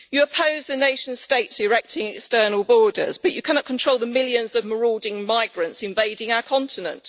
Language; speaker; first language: English; native; English